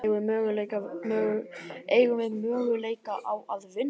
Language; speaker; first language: Icelandic; native; Icelandic